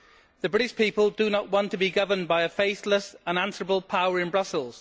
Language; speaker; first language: English; native; English